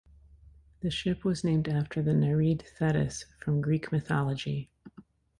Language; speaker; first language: English; native; English